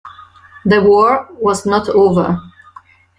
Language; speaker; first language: English; non-native, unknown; Italian